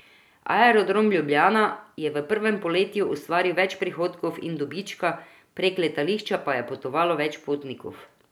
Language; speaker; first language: Slovenian; non-native, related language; Croatian